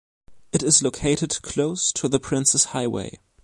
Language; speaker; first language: English; non-native, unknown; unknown